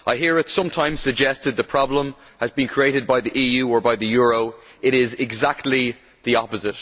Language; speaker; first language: English; native; English